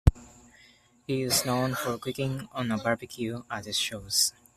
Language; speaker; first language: English; non-native, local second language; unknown